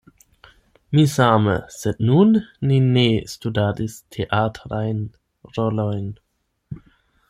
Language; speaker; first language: Esperanto; non-native, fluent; German